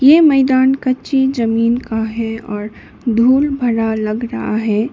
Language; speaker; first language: Hindi; non-native, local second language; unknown